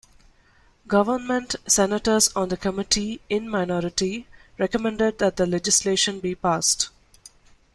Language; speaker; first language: English; non-native, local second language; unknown